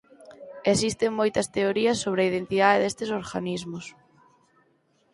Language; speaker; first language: Galician; native; Galician